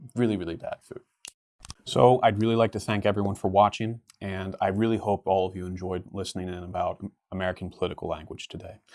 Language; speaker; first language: English; native; English